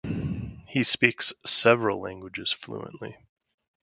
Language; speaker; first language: English; native; English